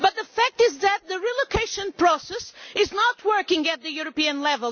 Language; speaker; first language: English; non-native, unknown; Portuguese